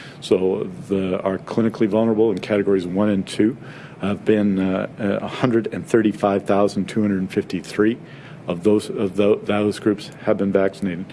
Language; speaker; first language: English; native; English